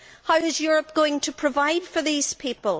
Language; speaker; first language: English; native; English